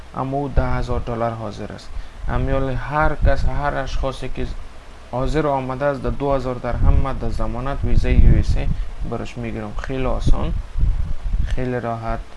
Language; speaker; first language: Persian; native; Persian